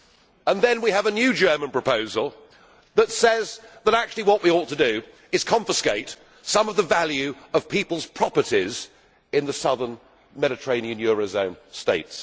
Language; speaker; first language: English; native; English